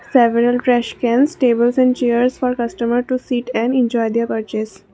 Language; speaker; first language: English; non-native, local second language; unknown